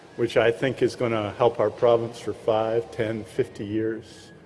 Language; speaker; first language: English; native; English